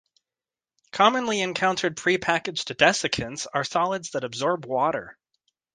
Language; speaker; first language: English; native; English